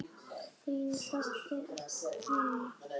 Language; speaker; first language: Icelandic; native; Icelandic